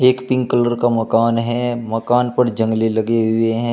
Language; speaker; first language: Hindi; native; Hindi